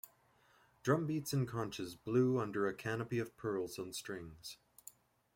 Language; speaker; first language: English; native; English